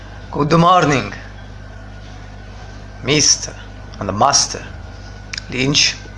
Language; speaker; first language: English; non-native, fluent; Italian